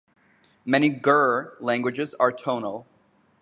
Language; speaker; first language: English; native; English